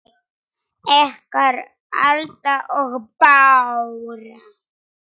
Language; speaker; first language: Icelandic; non-native, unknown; Polish